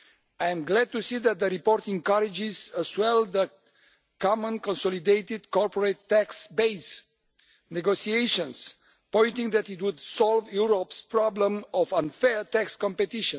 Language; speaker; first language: English; non-native, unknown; Romanian